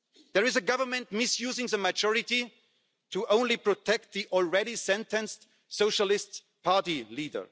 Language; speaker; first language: English; non-native, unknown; German